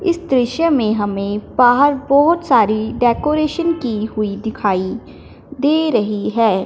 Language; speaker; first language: Hindi; non-native, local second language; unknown